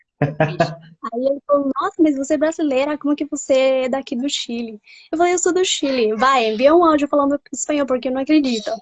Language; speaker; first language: Portuguese; non-native, fluent; Spanish